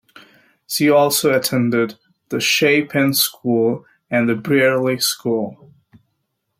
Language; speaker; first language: English; native; English